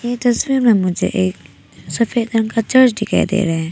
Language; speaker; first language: Hindi; non-native, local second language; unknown